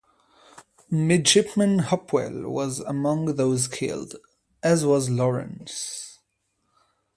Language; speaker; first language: English; non-native, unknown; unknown